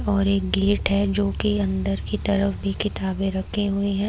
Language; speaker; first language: Hindi; native; Hindi